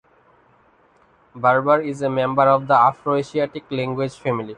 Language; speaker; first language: English; non-native, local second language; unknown